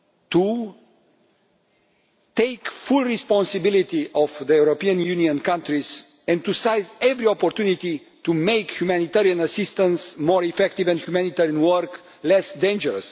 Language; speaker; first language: English; non-native, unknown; Romanian